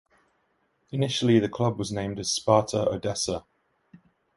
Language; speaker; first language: English; native; English